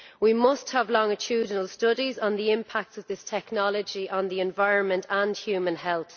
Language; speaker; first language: English; native; English